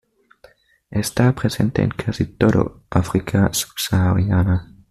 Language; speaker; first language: Spanish; native; Spanish